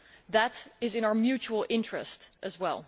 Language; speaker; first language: English; non-native, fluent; Dutch